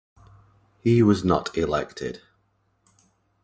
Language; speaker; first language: English; native; English